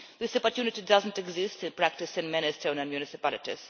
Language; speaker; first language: English; non-native, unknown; Russian